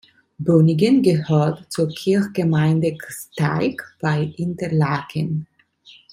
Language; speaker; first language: German; non-native, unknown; Italian